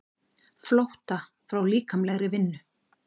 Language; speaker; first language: Icelandic; native; Icelandic